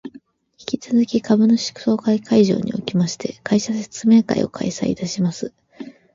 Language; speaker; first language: Japanese; native; Japanese